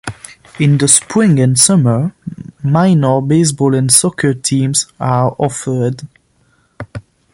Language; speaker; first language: English; non-native, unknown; French